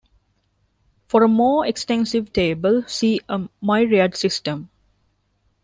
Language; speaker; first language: English; non-native, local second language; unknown